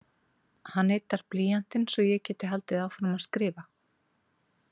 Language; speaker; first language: Icelandic; native; Icelandic